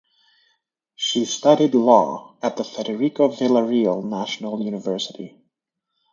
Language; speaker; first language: English; native; English